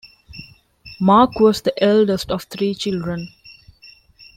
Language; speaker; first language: English; non-native, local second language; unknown